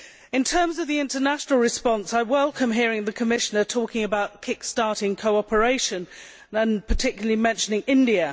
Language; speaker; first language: English; native; English